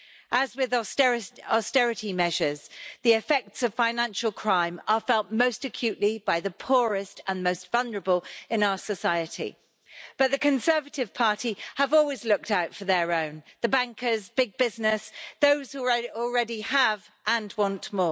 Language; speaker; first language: English; native; English